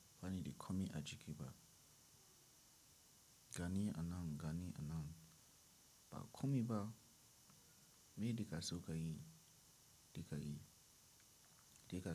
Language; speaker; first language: Hausa; non-native, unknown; Tiv